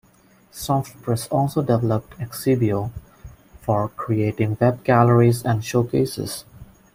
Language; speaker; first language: English; non-native, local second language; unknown